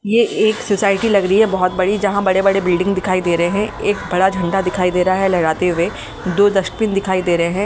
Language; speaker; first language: Hindi; native; Hindi